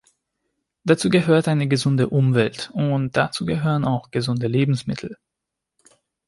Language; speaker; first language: German; non-native, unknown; Hungarian